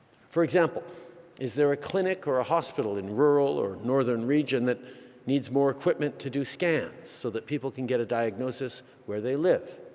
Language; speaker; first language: English; native; English